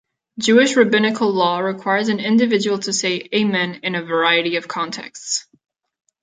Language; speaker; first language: English; non-native, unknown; Catalan